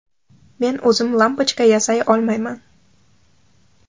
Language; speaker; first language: Uzbek; native; Uzbek